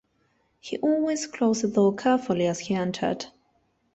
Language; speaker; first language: English; non-native, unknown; Spanish